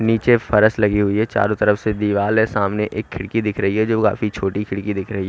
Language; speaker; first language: Hindi; native; Hindi